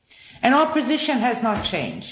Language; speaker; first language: English; non-native, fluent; Dutch